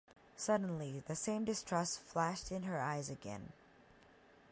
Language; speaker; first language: English; native; English